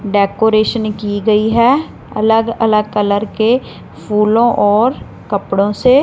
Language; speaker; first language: Hindi; non-native, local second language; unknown